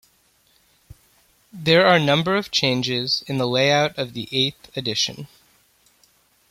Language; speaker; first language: English; native; English